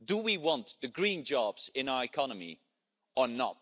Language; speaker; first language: English; non-native, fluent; Dutch